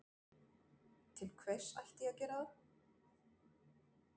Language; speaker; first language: Icelandic; non-native, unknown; French